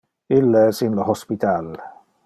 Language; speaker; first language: Interlingua; non-native, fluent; Dutch